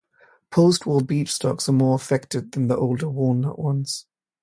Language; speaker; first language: English; native; English